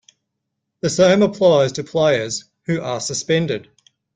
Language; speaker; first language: English; native; English